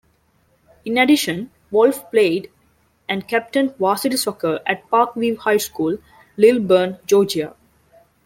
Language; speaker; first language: English; non-native, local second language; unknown